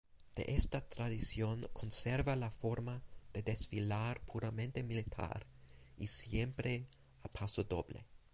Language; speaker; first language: Spanish; non-native, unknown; English